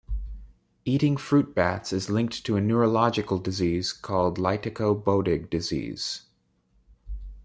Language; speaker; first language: English; native; English